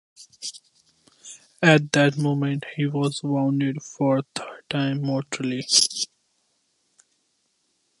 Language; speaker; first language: English; non-native, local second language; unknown